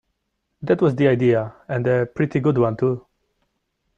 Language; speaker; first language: English; non-native, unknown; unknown